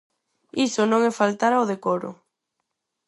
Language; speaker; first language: Galician; non-native, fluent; Spanish